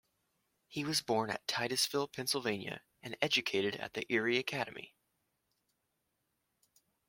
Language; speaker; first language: English; native; English